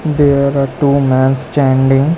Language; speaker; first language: English; non-native, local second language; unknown